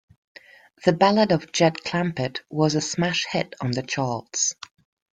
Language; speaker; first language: English; non-native, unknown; Spanish